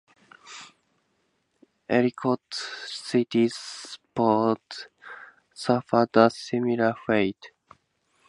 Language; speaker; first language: English; native; English